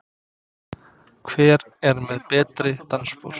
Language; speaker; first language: Icelandic; non-native, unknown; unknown